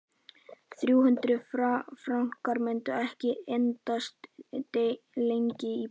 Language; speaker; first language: Icelandic; native; Icelandic